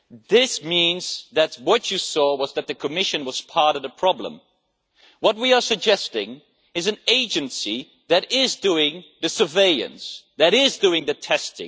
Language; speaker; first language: English; non-native, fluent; Dutch